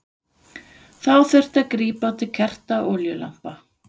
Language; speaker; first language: Icelandic; non-native, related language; Danish